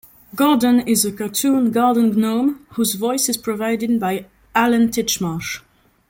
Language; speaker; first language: English; non-native, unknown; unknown